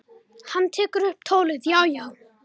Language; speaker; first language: Icelandic; non-native, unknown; Romanian